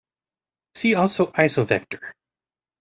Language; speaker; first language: English; native; English